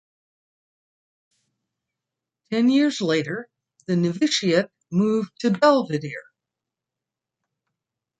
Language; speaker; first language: English; native; English